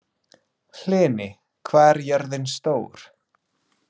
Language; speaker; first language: Icelandic; non-native, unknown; English